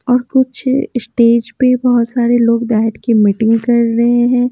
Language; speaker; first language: Hindi; native; Hindi